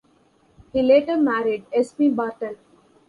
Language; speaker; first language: English; non-native, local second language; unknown